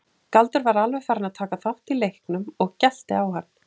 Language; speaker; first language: Icelandic; native; Icelandic